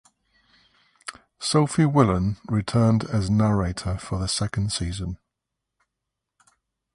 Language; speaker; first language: English; native; English